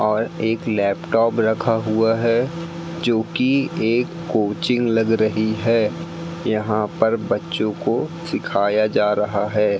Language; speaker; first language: Hindi; native; Hindi